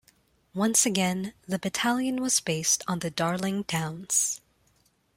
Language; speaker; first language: English; non-native, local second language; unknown